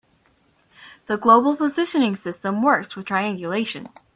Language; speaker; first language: English; native; English